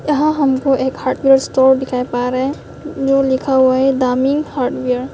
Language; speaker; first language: Hindi; non-native, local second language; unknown